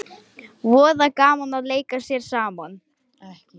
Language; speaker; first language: Icelandic; non-native, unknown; Lithuanian